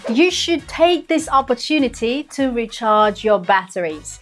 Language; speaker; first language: English; non-native, fluent; Russian